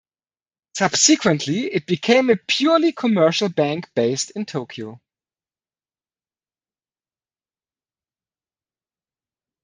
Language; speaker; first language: English; non-native, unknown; German